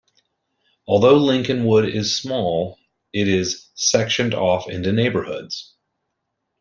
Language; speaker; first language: English; native; English